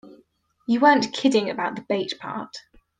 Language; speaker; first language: English; native; English